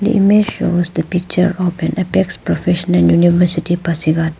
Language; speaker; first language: English; non-native, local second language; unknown